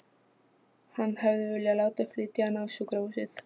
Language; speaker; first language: Icelandic; non-native, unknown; Polish